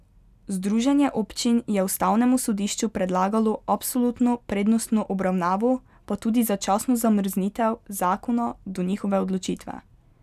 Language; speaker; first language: Slovenian; native; Slovenian